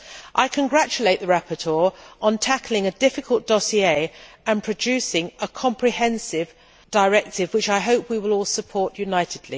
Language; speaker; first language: English; native; English